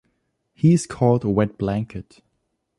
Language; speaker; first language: English; non-native, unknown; German